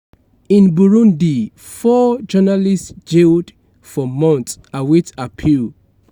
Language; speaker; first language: English; non-native, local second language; Yoruba